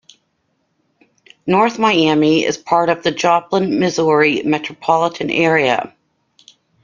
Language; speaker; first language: English; native; English